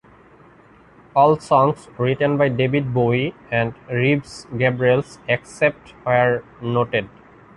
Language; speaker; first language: English; non-native, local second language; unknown